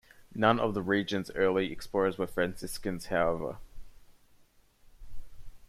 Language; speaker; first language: English; native; English